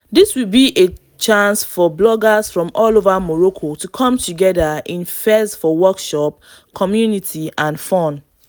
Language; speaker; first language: English; non-native, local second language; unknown